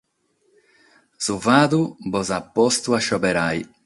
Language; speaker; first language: Sardinian; non-native, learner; Catalan